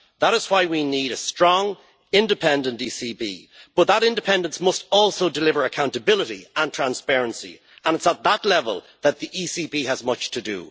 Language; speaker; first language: English; native; English